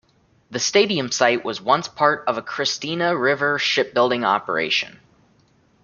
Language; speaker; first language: English; native; English